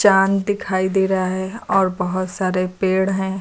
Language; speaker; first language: Hindi; native; Hindi